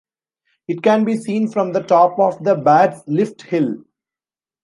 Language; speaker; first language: English; non-native, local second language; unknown